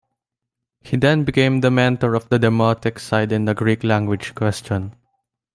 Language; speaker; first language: English; non-native, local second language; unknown